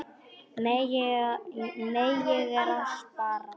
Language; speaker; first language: Icelandic; non-native, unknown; Polish